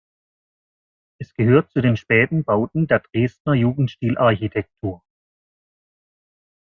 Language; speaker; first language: German; native; German